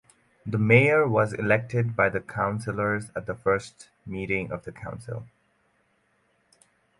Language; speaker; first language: English; native; English